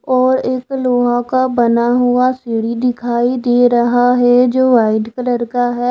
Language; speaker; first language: Hindi; non-native, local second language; Punjabi